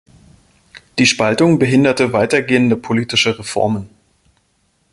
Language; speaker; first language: German; native; German